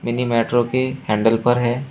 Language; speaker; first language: Hindi; native; Hindi